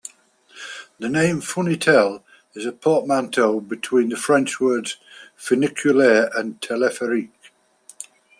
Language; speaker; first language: English; native; English